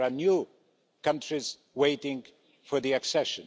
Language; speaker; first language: English; non-native, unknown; Polish